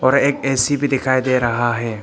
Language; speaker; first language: Hindi; non-native, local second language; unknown